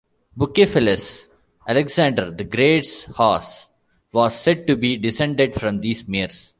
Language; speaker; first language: English; non-native, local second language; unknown